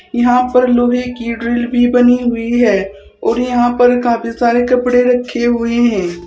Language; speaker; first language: Hindi; native; Hindi